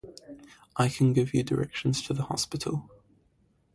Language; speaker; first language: English; native; English